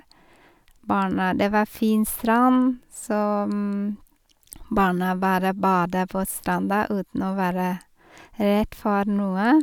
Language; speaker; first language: Norwegian; non-native, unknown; Vietnamese